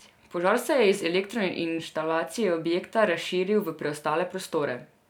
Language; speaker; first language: Slovenian; non-native, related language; Serbian